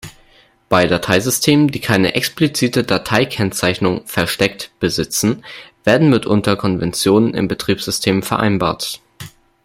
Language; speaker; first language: German; native; German